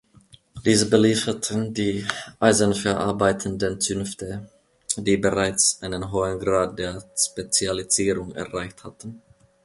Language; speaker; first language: German; non-native, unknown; Finnish